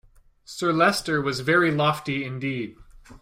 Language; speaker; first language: English; native; English